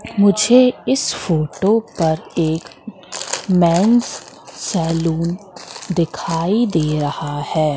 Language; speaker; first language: Hindi; native; Hindi